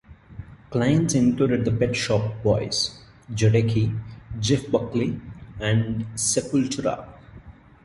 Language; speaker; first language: English; non-native, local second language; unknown